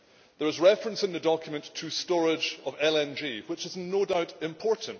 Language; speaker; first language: English; native; English